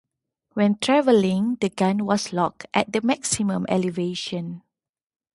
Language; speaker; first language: English; non-native, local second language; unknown